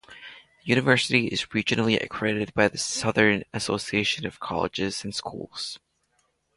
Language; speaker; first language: English; non-native, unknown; Latvian